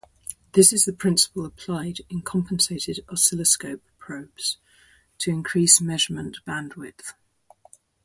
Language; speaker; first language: English; native; English